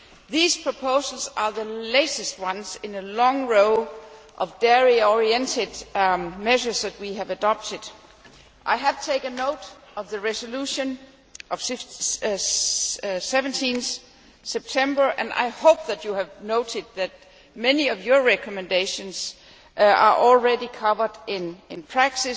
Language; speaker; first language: English; non-native, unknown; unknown